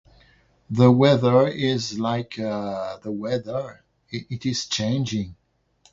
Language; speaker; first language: English; non-native, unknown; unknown